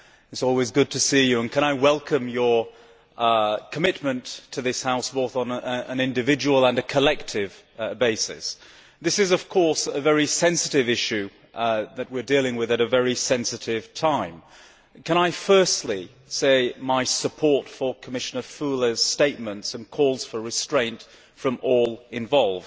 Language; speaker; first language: English; native; English